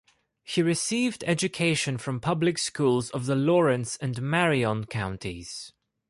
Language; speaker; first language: English; non-native, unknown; Greek